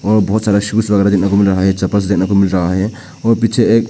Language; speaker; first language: Hindi; non-native, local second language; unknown